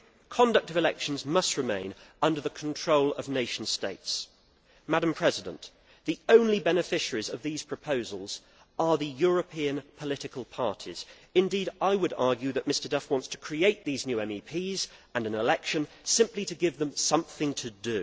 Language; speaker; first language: English; native; English